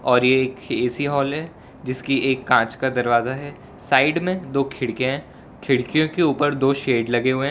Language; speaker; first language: Hindi; non-native, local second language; Gujarati